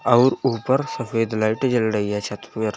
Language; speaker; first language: Hindi; native; Hindi